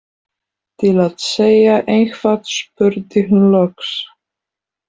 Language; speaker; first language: Icelandic; non-native, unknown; Polish